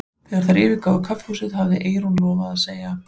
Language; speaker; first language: Icelandic; native; Icelandic